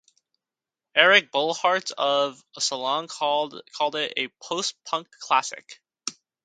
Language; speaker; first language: English; native; English